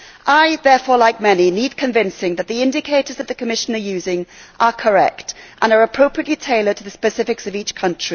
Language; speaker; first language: English; native; English